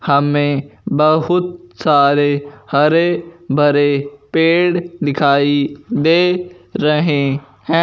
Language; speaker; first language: Hindi; non-native, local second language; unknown